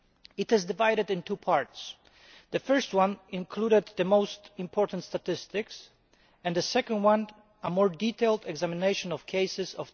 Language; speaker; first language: English; non-native, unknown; Polish